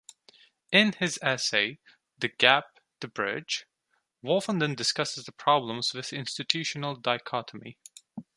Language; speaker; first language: English; non-native, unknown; Turkish